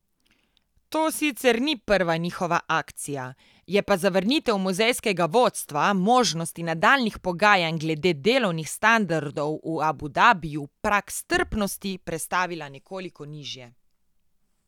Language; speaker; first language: Slovenian; native; Slovenian